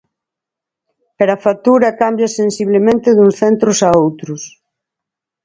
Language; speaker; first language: Galician; native; Galician